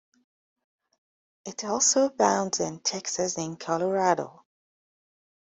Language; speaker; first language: English; native; English